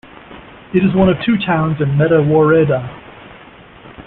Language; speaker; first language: English; native; English